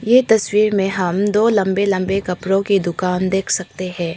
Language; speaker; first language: Hindi; non-native, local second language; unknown